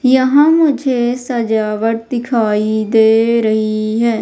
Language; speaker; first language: Hindi; native; Hindi